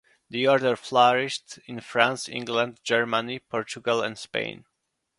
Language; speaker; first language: English; non-native, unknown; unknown